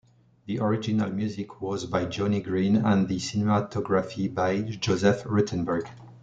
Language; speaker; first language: English; non-native, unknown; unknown